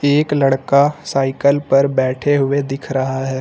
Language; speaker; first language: Hindi; native; Hindi